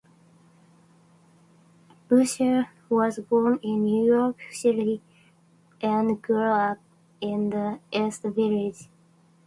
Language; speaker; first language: English; non-native, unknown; Japanese